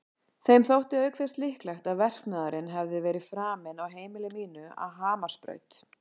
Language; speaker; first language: Icelandic; native; Icelandic